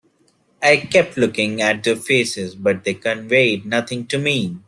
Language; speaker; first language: English; non-native, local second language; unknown